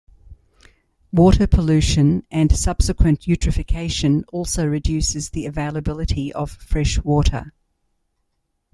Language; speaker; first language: English; native; English